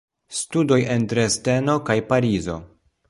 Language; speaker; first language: Esperanto; non-native, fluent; Polish